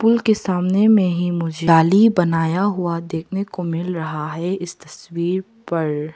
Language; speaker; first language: Hindi; non-native, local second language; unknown